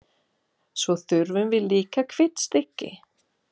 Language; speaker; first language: Icelandic; non-native, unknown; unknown